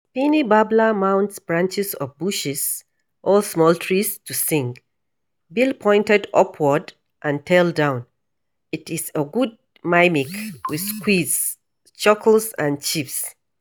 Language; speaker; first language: English; non-native, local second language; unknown